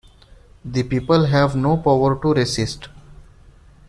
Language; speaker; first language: English; non-native, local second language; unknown